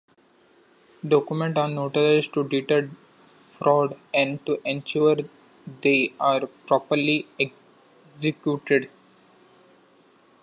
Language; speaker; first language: English; non-native, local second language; Marathi